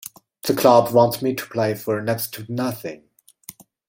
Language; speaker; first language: English; non-native, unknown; Chinese